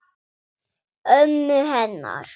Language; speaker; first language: Icelandic; non-native, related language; Swedish